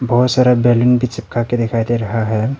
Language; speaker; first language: Hindi; early bilingual, other home language; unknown